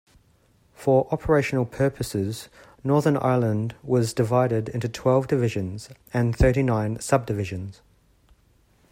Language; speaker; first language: English; native; English